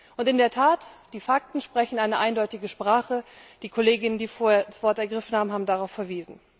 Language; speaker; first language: German; native; German